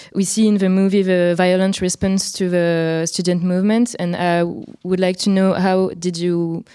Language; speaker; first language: English; non-native, fluent; French